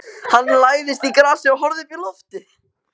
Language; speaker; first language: Icelandic; native; Icelandic